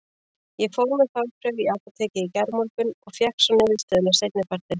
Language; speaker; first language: Icelandic; native; Icelandic